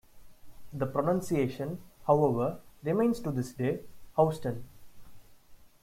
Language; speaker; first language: English; non-native, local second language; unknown